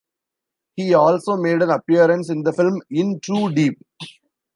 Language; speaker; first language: English; non-native, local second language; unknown